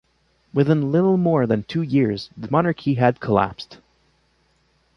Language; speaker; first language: English; non-native, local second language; French